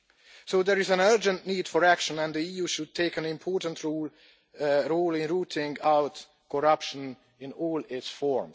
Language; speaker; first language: English; non-native, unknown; Hungarian